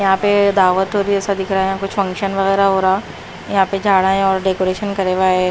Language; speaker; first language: Hindi; non-native, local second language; Punjabi